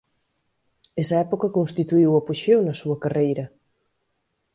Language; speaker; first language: Galician; native; Galician